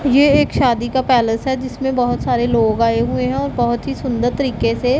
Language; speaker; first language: Hindi; non-native, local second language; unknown